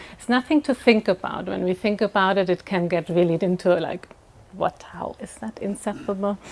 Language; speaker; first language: English; non-native, fluent; German